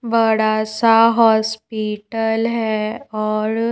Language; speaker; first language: Hindi; native; Hindi